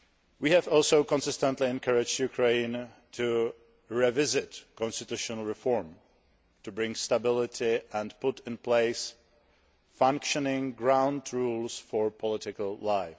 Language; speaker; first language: English; non-native, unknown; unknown